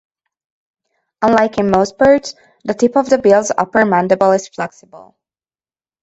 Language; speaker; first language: English; non-native, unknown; Hungarian